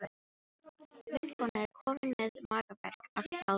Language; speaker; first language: Icelandic; non-native, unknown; Filipino